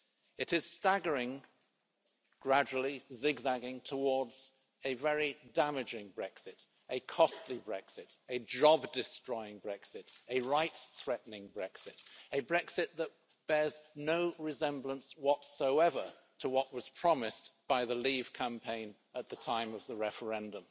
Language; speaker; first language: English; native; English